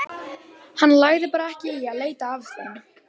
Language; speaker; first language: Icelandic; native; Icelandic